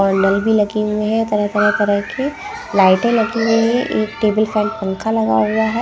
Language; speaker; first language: Hindi; non-native, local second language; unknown